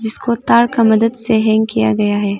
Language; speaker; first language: Hindi; early bilingual, other home language; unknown